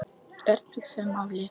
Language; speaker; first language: Icelandic; non-native, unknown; Polish